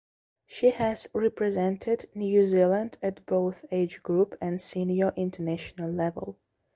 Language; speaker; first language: English; non-native, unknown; Belarusian